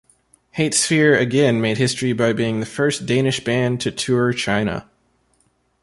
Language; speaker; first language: English; native; English